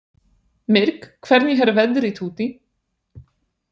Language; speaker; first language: Icelandic; non-native, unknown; Polish